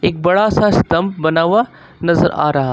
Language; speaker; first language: Hindi; native; Hindi